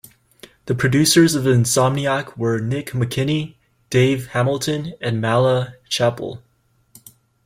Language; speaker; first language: English; native; English